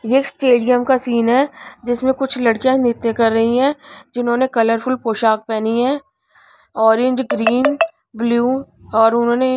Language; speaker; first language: Hindi; non-native, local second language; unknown